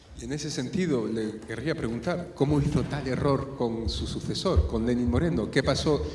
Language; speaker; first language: Spanish; non-native, fluent; French